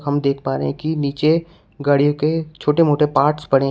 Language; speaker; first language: Hindi; native; Hindi